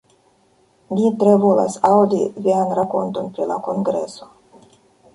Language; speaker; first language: Esperanto; non-native, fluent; Russian